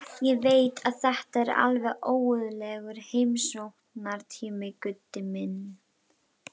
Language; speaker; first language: Icelandic; native; Icelandic